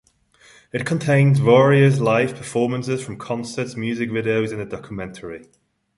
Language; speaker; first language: English; non-native, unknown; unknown